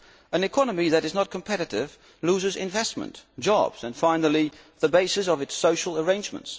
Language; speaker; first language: English; non-native, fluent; Dutch